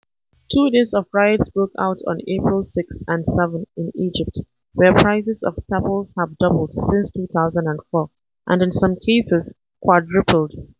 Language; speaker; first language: English; non-native, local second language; Hausa